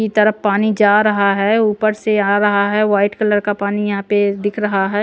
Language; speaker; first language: Hindi; non-native, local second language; Punjabi